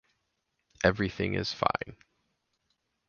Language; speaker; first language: English; native; English